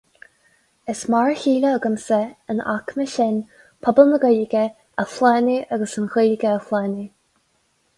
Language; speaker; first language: Irish; non-native, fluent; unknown